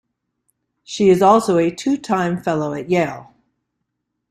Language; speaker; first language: English; native; English